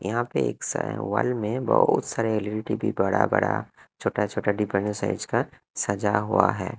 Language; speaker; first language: Hindi; non-native, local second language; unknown